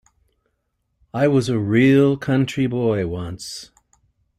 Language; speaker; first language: English; native; English